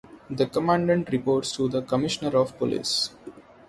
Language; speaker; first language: English; non-native, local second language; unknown